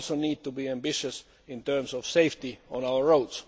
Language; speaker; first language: English; non-native, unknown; Estonian